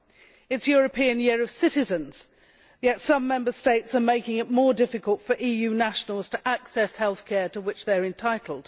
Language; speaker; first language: English; native; English